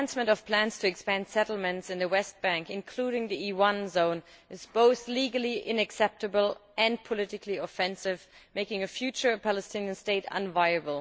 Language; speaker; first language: English; non-native, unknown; German